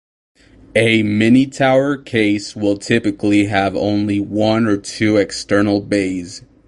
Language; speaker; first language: English; native; English